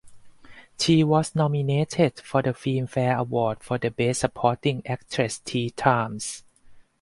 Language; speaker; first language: English; non-native, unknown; Thai